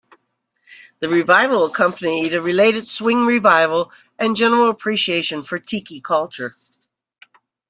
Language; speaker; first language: English; native; English